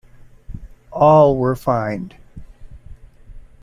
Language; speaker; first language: English; native; English